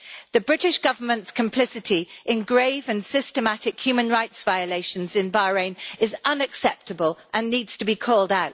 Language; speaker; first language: English; native; English